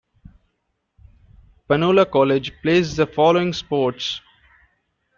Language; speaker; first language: English; non-native, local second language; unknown